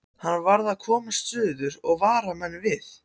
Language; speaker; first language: Icelandic; non-native, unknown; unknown